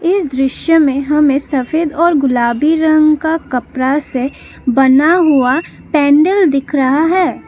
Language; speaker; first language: Hindi; non-native, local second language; Assamese